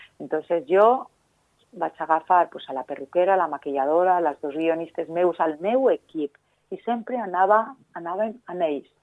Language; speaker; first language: Catalan; non-native, local second language; Spanish